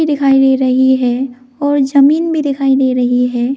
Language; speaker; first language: Hindi; non-native, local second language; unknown